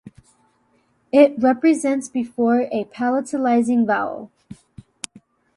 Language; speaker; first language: English; native; English